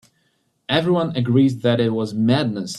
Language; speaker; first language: English; native; English